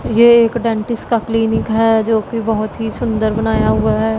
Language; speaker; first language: Hindi; non-native, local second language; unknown